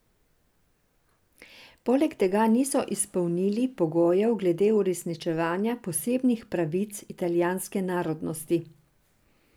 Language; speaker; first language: Slovenian; non-native, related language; Serbian